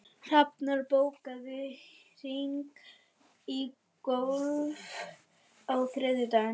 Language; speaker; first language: Icelandic; non-native, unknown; German